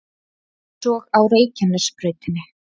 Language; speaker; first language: Icelandic; native; Icelandic